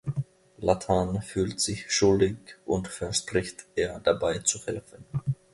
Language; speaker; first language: German; non-native, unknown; Finnish